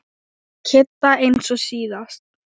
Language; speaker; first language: Icelandic; non-native, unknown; Thai